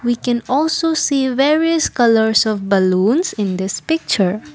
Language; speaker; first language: English; non-native, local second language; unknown